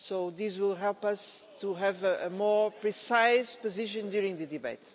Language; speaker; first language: English; non-native, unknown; Portuguese